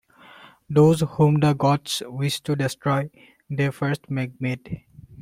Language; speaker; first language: English; non-native, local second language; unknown